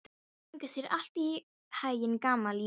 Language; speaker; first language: Icelandic; non-native, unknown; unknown